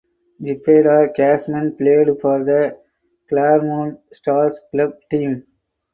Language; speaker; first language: English; non-native, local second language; Tamil